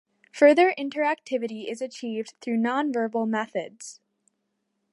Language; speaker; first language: English; native; English